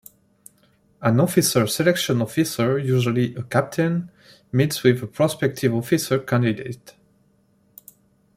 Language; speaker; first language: English; non-native, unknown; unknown